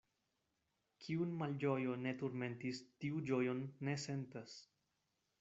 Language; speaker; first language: Esperanto; non-native, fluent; Spanish